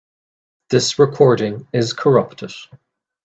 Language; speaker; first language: English; native; English